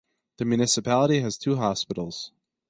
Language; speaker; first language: English; native; English